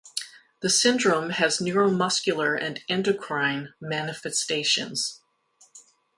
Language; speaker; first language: English; native; English